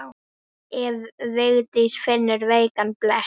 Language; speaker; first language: Icelandic; native; Icelandic